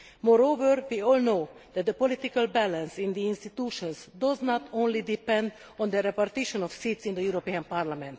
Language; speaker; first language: English; non-native, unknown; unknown